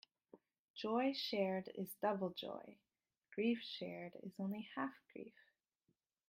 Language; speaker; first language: English; native; English